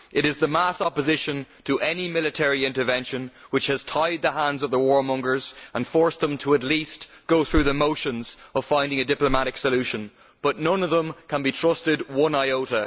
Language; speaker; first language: English; native; English